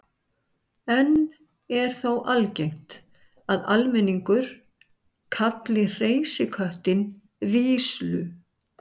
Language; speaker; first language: Icelandic; native; Icelandic